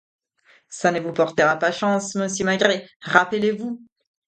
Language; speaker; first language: French; non-native, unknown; Italian